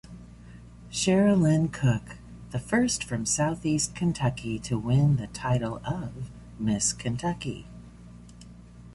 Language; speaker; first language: English; native; English